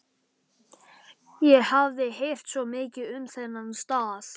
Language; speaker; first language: Icelandic; non-native, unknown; Polish